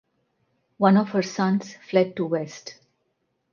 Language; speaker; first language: English; non-native, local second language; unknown